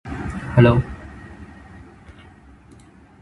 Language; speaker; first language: English; non-native, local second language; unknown